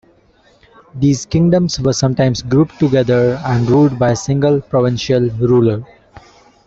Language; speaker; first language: English; non-native, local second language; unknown